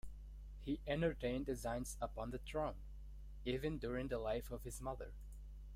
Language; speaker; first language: English; non-native, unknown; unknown